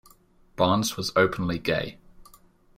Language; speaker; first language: English; native; English